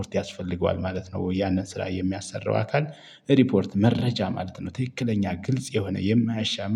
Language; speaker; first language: Amharic; native; Amharic